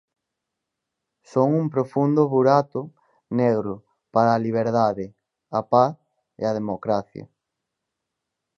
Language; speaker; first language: Galician; native; Galician